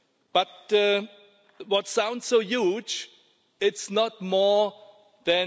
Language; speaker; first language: English; non-native, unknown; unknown